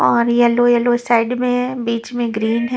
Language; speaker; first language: Hindi; non-native, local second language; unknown